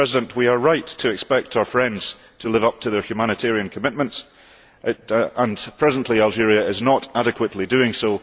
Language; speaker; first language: English; early bilingual, heritage; English